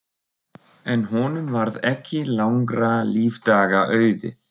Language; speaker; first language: Icelandic; non-native, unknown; German